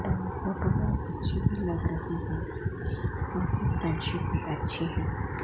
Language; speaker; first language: Hindi; non-native, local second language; Gujarati